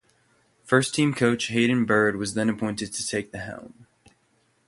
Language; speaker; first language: English; native; English